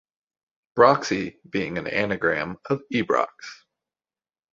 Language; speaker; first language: English; native; English